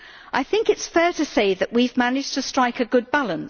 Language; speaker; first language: English; native; English